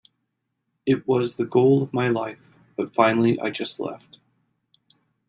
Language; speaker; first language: English; native; English